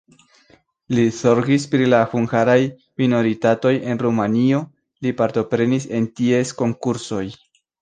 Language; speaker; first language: Esperanto; non-native, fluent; Spanish